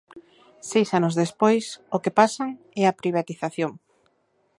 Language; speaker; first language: Galician; native; Galician